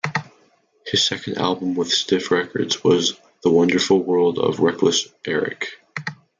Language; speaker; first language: English; native; English